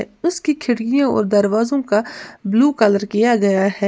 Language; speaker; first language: Hindi; native; Hindi